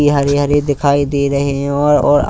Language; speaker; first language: Hindi; non-native, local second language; Punjabi